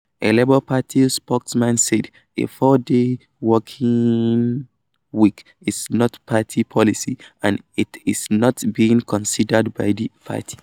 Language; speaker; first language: English; non-native, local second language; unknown